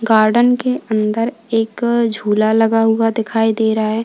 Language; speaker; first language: Hindi; native; Hindi